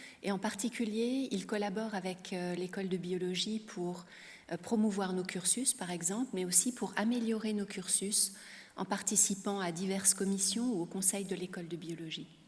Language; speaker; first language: French; native; French